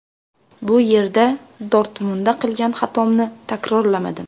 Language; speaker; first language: Uzbek; native; Uzbek